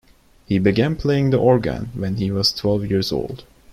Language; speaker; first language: English; non-native, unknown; Turkish